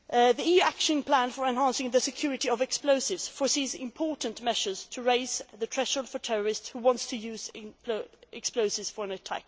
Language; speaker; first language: English; non-native, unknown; Swedish